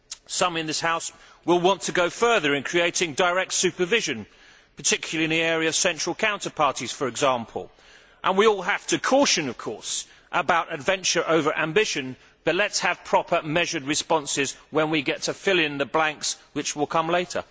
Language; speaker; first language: English; native; English